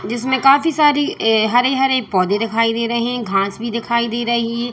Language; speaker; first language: Hindi; native; Hindi